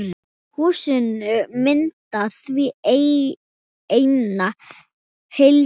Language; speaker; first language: Icelandic; non-native, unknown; Thai